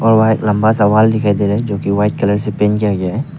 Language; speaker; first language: Hindi; non-native, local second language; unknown